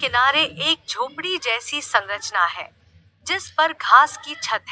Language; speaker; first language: Hindi; native; Hindi